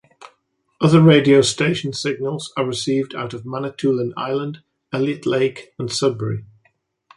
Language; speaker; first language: English; native; English